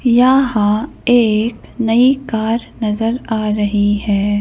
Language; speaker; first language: Hindi; native; Hindi